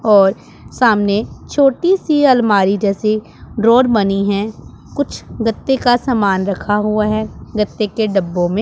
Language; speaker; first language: Hindi; non-native, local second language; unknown